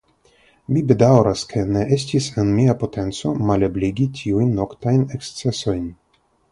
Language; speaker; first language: Esperanto; non-native, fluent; Russian